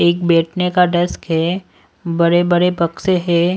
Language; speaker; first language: Hindi; non-native, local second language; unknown